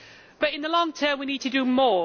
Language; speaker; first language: English; native; English